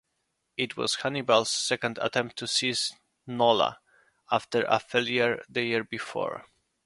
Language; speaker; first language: English; non-native, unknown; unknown